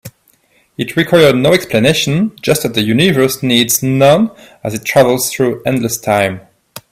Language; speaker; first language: English; native; English